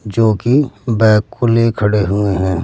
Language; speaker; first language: Hindi; native; Hindi